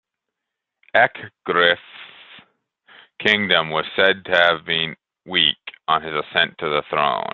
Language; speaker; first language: English; native; English